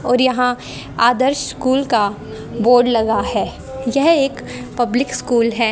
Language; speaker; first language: Hindi; native; Hindi